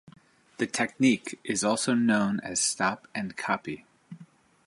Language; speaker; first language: English; native; English